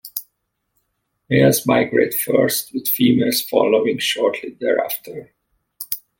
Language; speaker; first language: English; native; English